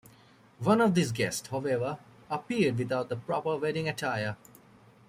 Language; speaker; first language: English; native; English